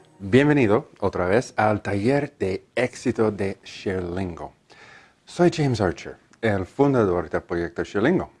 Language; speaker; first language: Spanish; non-native, learner; English